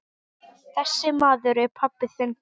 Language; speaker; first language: Icelandic; non-native, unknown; English